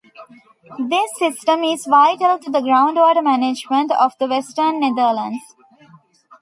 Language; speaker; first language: English; non-native, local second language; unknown